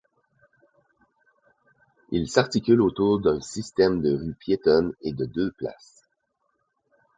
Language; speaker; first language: French; native; French